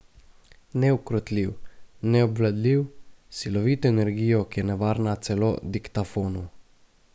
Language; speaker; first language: Slovenian; native; Slovenian